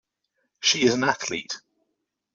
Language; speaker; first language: English; native; English